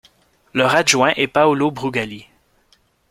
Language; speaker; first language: French; native; French